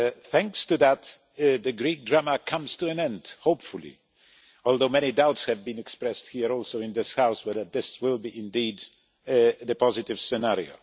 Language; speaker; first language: English; non-native, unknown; Polish